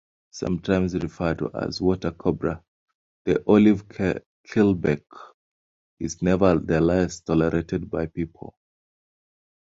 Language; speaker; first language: English; non-native, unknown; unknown